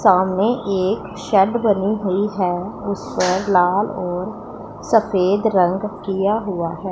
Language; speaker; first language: Hindi; non-native, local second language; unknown